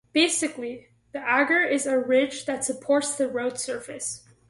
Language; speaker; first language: English; native; English